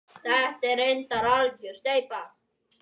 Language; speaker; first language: Icelandic; native; Icelandic